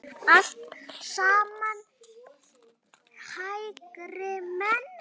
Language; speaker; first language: Icelandic; native; Icelandic